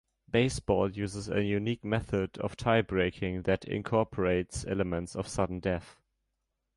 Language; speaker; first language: English; non-native, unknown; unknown